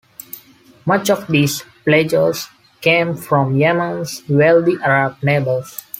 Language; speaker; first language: English; non-native, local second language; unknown